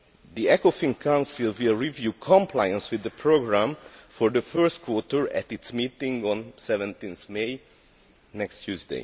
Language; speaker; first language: English; non-native, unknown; Hungarian